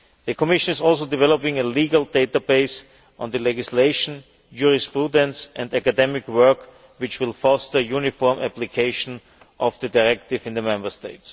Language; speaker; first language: English; non-native, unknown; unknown